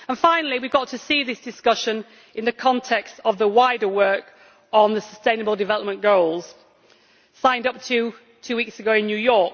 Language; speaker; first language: English; native; English